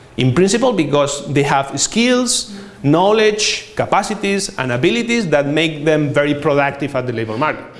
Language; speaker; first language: English; non-native, fluent; Spanish